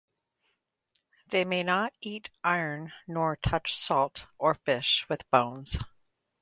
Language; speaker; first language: English; native; English